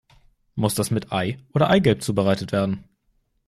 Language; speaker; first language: German; native; German